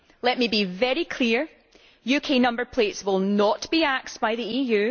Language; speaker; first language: English; native; English